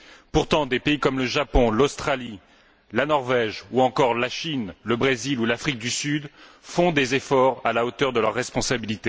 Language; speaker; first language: French; native; French